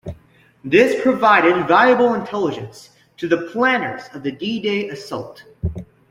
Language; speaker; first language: English; native; English